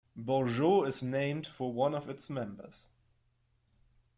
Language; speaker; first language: English; non-native, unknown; German